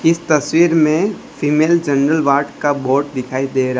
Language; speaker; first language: Hindi; non-native, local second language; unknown